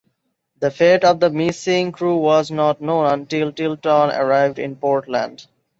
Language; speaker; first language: English; non-native, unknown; Bangla